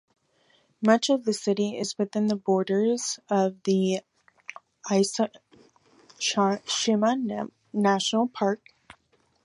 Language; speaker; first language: English; native; English